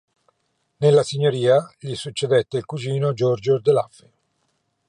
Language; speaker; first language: Italian; non-native, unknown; Norwegian